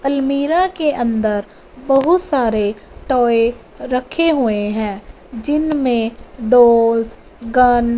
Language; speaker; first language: Hindi; non-native, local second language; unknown